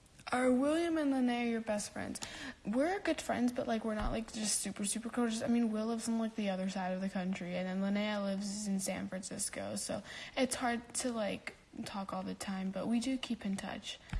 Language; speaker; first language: English; early bilingual, other home language; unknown